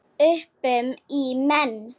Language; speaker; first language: Icelandic; non-native, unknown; Slovak